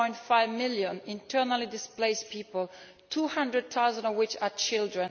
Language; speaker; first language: English; non-native, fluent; Italian